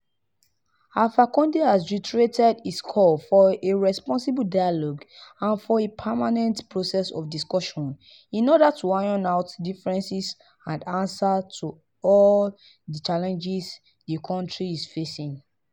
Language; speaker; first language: English; non-native, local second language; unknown